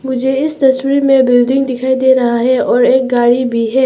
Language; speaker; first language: Hindi; early bilingual, other home language; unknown